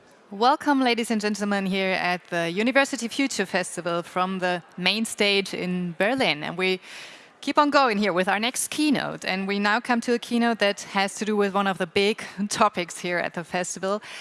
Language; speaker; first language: English; non-native, fluent; German